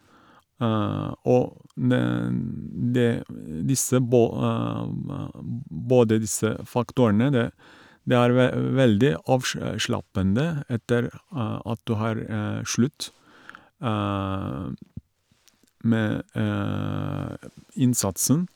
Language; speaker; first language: Norwegian; non-native, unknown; Turkish